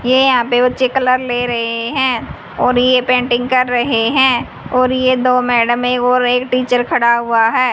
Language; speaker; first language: Hindi; native; Hindi